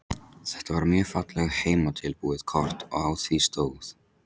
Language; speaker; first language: Icelandic; non-native, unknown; Polish